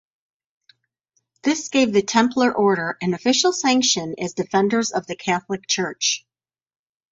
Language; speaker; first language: English; native; English